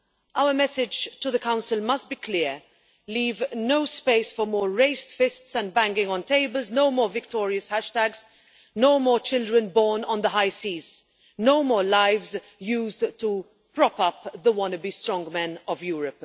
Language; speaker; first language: English; non-native, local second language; Maltese